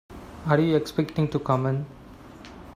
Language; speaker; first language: English; non-native, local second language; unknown